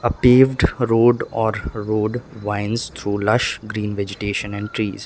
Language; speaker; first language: English; non-native, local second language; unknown